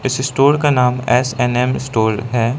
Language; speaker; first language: Hindi; non-native, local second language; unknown